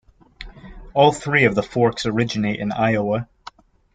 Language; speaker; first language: English; native; English